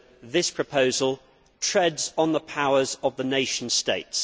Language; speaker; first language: English; native; English